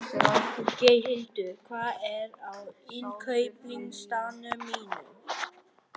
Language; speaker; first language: Icelandic; non-native, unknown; Vietnamese